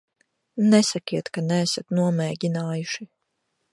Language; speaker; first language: Latvian; native; Latvian